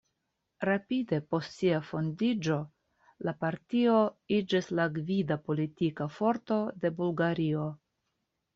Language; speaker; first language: Esperanto; non-native, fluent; Russian